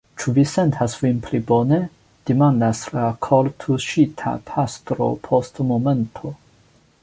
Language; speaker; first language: Esperanto; non-native, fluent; Chinese